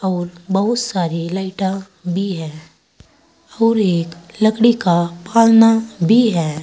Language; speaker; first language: Hindi; native; Hindi